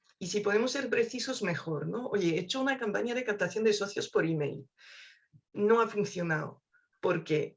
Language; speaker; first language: Spanish; non-native, fluent; French